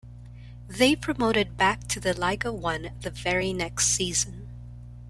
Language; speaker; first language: English; non-native, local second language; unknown